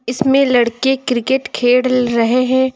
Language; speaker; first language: Hindi; native; Hindi